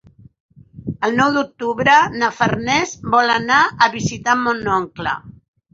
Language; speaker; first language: Catalan; non-native, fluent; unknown